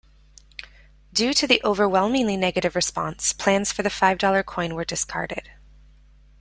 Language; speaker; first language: English; native; English